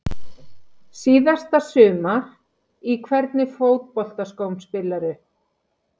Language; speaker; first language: Icelandic; native; Icelandic